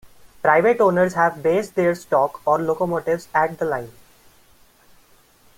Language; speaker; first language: English; non-native, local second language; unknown